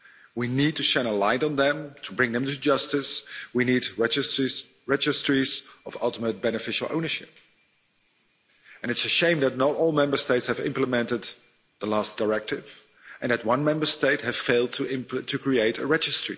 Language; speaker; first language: English; non-native, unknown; Dutch